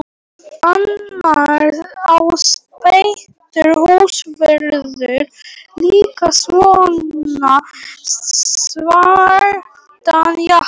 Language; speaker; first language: Icelandic; non-native, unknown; Polish